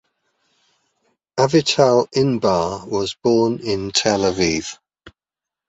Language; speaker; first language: English; native; English